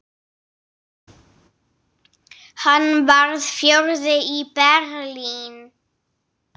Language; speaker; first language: Icelandic; non-native, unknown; English